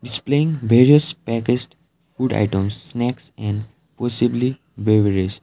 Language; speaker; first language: English; non-native, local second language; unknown